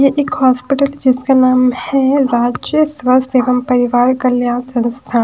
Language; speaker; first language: Hindi; non-native, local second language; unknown